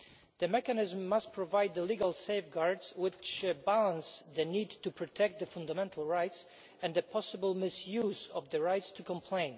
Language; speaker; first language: English; non-native, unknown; Polish